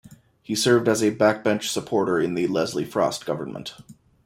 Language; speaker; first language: English; native; English